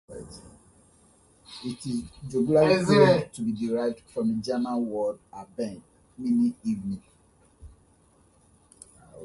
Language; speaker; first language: English; non-native, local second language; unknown